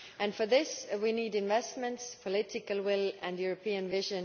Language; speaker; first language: English; non-native, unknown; Estonian